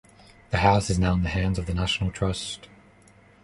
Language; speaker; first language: English; non-native, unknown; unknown